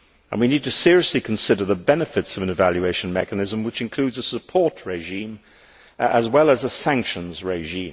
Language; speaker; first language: English; native; English